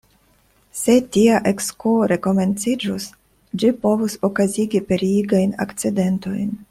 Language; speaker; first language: Esperanto; non-native, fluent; Russian